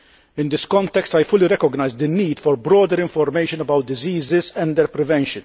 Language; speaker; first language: English; non-native, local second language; Maltese